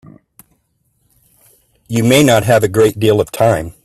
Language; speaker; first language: English; native; English